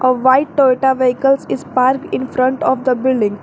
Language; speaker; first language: English; non-native, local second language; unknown